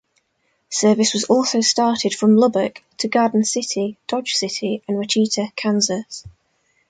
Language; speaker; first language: English; native; English